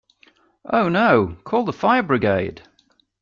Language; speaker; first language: English; native; English